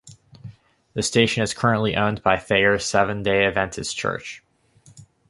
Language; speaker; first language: English; native; English